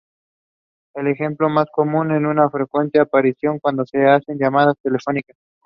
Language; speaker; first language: English; non-native, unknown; Spanish